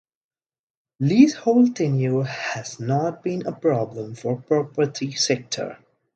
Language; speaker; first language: English; non-native, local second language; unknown